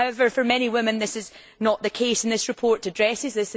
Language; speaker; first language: English; native; English